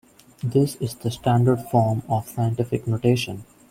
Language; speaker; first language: English; non-native, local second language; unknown